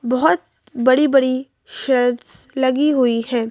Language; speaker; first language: Hindi; native; Hindi